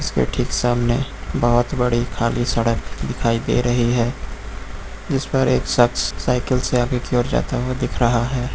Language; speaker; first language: Hindi; native; Hindi